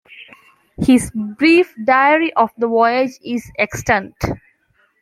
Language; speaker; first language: English; non-native, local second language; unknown